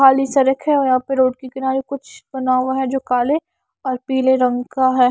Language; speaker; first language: Hindi; non-native, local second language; Punjabi